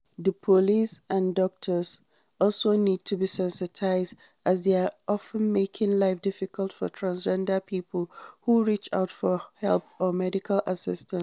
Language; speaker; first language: English; non-native, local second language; Hausa